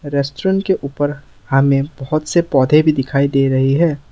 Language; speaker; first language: Hindi; non-native, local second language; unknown